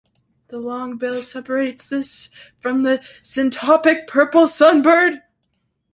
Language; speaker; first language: English; native; English